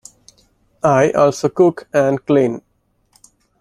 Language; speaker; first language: English; non-native, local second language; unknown